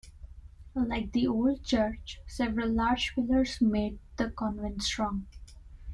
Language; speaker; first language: English; non-native, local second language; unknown